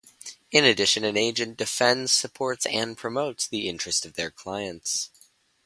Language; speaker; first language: English; native; English